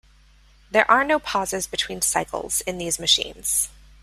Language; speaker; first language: English; native; English